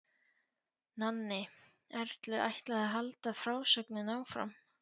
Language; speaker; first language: Icelandic; non-native, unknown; Polish